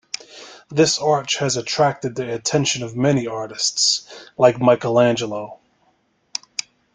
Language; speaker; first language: English; native; English